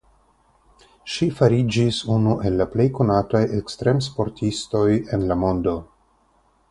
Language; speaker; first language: Esperanto; non-native, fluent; Russian